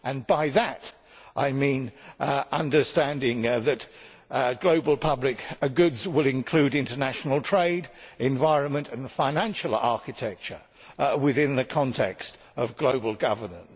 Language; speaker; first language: English; native; English